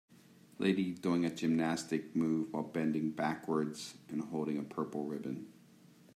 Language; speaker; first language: English; native; English